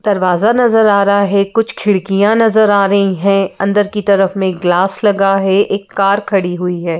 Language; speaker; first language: Hindi; native; Hindi